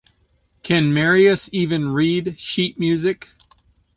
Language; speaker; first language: English; native; English